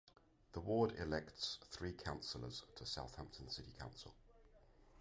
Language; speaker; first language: English; native; English